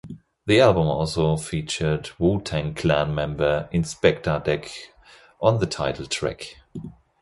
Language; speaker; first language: English; non-native, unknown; German